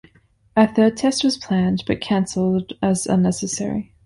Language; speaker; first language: English; non-native, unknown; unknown